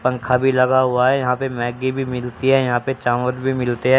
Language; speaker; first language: Hindi; native; Hindi